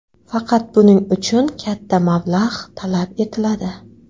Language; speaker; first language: Uzbek; non-native, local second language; Kara-Kalpak